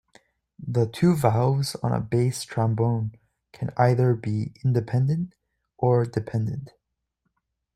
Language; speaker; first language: English; native; English